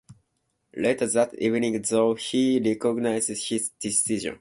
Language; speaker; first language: English; non-native, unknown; Japanese